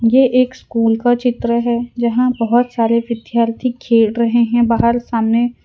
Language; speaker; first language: Hindi; non-native, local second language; Gujarati